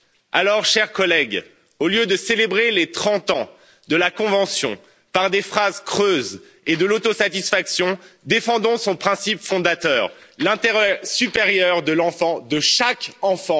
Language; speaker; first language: French; native; French